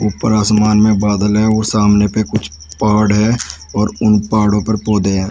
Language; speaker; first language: Hindi; native; Hindi